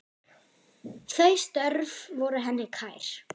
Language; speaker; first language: Icelandic; non-native, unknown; German